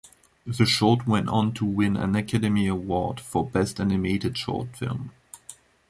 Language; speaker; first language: English; non-native, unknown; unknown